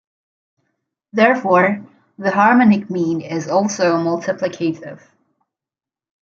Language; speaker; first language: English; native; English